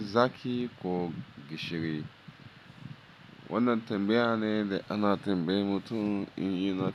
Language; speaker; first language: Hausa; non-native, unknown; Yoruba